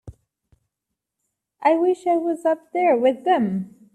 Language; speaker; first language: English; native; English